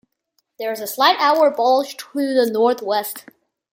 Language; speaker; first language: English; non-native, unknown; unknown